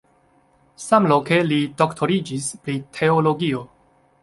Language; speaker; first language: Esperanto; non-native, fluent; Chinese